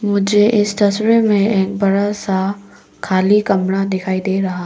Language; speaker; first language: Hindi; non-native, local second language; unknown